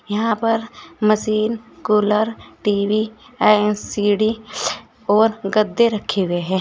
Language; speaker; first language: Hindi; native; Hindi